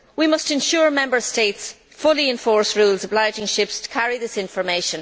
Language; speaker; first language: English; native; English